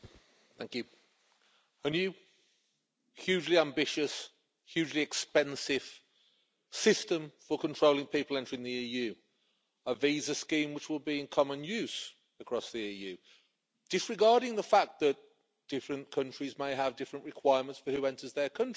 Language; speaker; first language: English; native; English